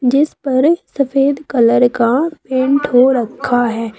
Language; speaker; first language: Hindi; native; Hindi